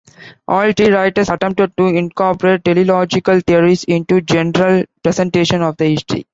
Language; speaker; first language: English; non-native, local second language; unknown